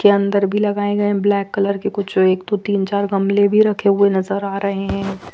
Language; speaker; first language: Hindi; non-native, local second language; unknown